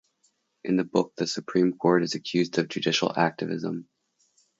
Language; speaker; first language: English; native; English